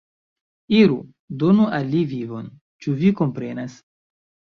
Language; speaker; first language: Esperanto; non-native, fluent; Chinese